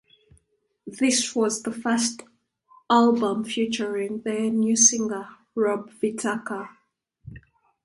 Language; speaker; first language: English; native; English